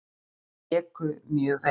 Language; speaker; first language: Icelandic; native; Icelandic